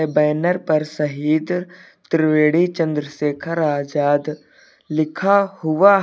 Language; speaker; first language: Hindi; native; Hindi